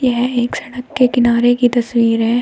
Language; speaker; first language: Hindi; native; Hindi